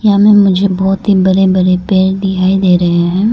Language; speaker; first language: Hindi; non-native, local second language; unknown